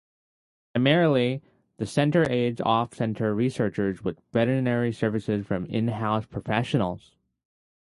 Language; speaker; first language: English; native; English